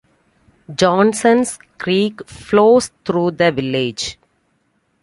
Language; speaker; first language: English; non-native, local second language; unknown